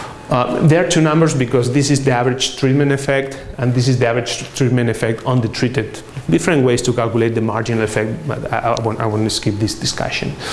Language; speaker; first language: English; non-native, fluent; Spanish